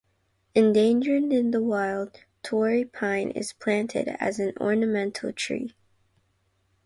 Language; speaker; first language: English; non-native, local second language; Filipino